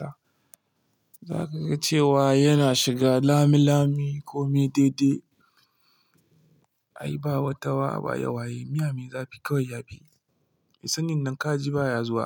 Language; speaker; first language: Hausa; non-native, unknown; Igbo